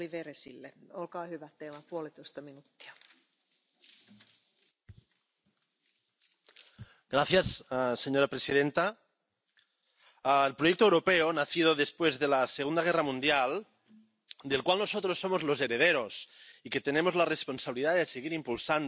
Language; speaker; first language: Spanish; non-native, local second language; Catalan